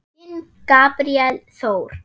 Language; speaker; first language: Icelandic; non-native, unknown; German